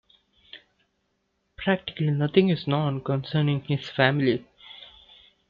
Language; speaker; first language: English; non-native, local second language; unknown